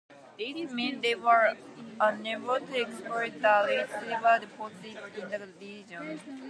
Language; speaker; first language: English; non-native, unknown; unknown